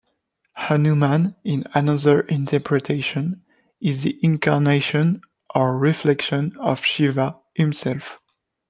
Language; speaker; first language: English; non-native, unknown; French